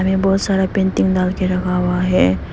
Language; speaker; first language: Hindi; non-native, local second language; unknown